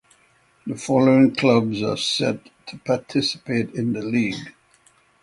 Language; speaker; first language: English; native; English